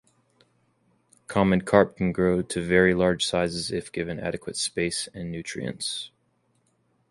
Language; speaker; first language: English; native; English